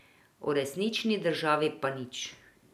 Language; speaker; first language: Slovenian; non-native, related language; Croatian